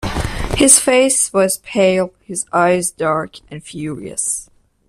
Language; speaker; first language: English; non-native, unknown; Persian